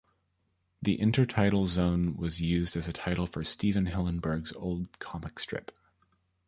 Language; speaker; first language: English; native; English